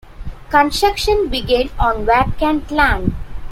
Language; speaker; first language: English; non-native, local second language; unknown